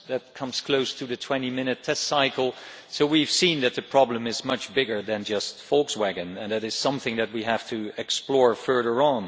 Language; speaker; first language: English; non-native, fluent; Dutch